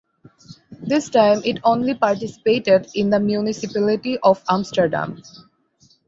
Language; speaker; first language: English; non-native, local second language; Bangla